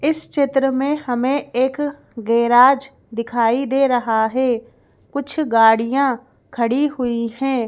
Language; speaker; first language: Hindi; native; Hindi